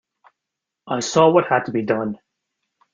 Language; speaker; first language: English; native; English